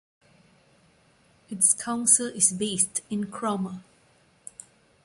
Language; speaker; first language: English; non-native, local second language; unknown